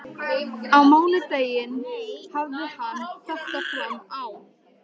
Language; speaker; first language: Icelandic; native; Icelandic